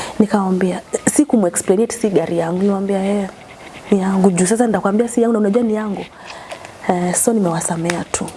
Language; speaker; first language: Swahili; non-native, local second language; Kamba